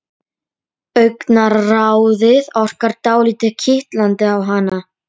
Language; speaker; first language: Icelandic; non-native, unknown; Polish